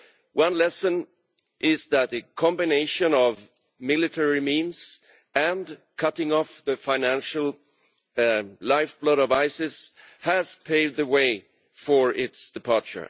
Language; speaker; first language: English; non-native, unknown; Swedish